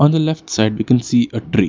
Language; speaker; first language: English; non-native, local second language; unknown